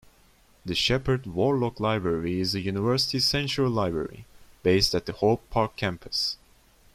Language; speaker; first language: English; non-native, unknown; Turkish